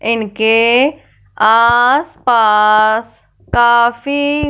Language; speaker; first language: Hindi; non-native, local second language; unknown